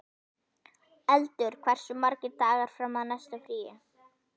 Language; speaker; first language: Icelandic; native; Icelandic